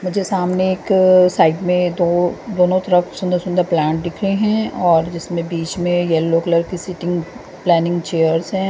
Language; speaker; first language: Hindi; native; Hindi